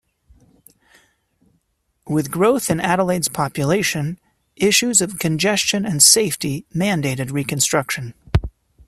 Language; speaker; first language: English; native; English